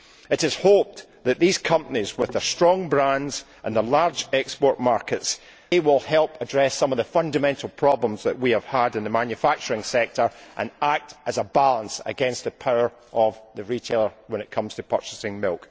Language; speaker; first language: English; native; English